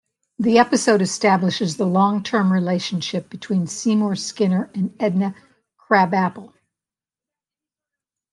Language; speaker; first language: English; native; English